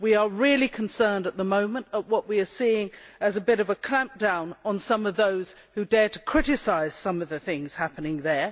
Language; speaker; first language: English; native; English